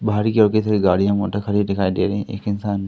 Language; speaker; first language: Hindi; native; Hindi